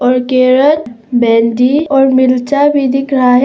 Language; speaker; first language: Hindi; early bilingual, other home language; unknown